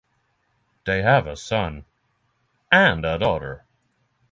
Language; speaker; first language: English; non-native, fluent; Norwegian